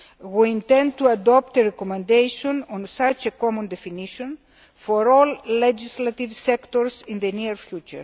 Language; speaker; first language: English; non-native, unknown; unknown